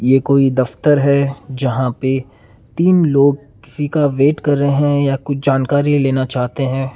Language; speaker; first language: Hindi; non-native, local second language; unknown